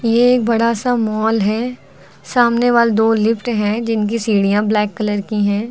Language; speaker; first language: Hindi; native; Hindi